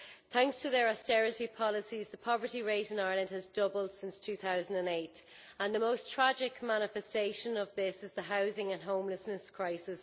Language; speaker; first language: English; native; English